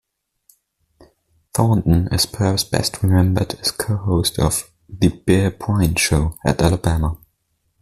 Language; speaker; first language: English; non-native, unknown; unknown